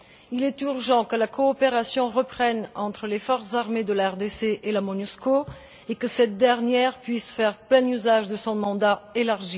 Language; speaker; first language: French; non-native, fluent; Bulgarian